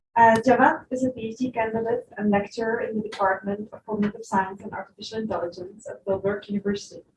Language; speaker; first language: English; non-native, fluent; Dutch